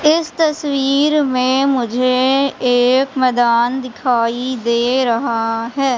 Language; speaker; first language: Hindi; native; Hindi